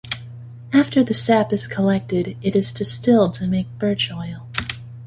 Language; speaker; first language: English; native; English